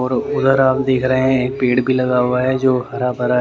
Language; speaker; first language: Hindi; native; Hindi